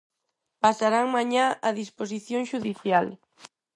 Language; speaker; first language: Galician; non-native, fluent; Spanish